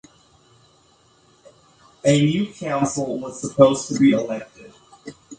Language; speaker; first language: English; native; English